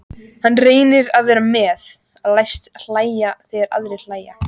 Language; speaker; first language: Icelandic; native; Icelandic